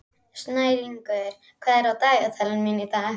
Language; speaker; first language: Icelandic; native; Icelandic